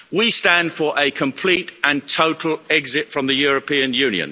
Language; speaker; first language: English; native; English